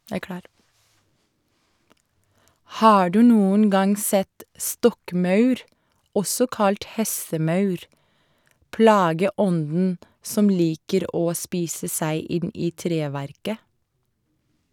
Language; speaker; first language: Norwegian; non-native, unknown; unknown